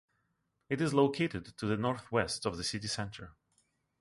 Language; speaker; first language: English; non-native, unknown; Russian